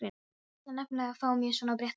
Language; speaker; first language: Icelandic; non-native, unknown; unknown